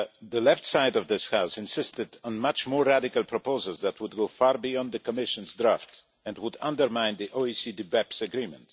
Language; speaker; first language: English; non-native, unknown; Polish